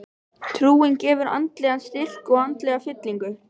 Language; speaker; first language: Icelandic; native; Icelandic